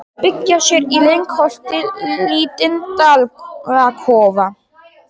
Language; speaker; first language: Icelandic; non-native, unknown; Polish